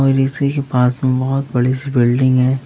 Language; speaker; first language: Hindi; native; Hindi